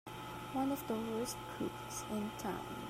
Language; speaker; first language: English; non-native, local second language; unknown